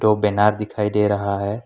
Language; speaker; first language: Hindi; non-native, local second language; Assamese